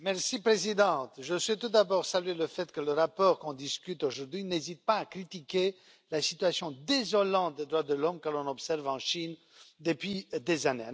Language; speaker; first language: French; non-native, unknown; Romanian